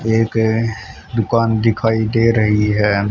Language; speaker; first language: Hindi; native; Hindi